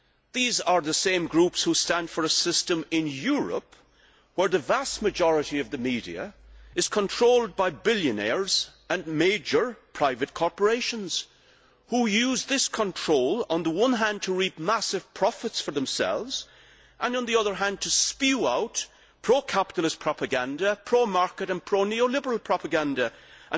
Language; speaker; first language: English; native; English